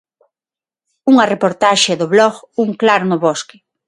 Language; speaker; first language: Galician; non-native, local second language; Spanish